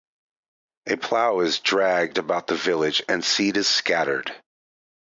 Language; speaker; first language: English; native; English